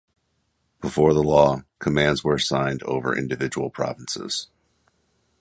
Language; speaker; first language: English; native; English